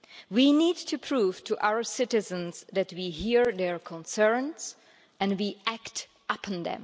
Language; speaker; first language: English; non-native, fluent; Czech